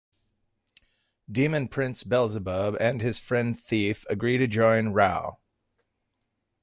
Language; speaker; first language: English; native; English